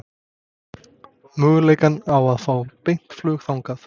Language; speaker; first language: Icelandic; non-native, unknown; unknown